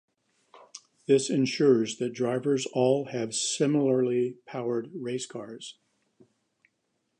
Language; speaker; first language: English; native; English